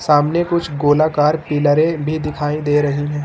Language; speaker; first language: Hindi; native; Hindi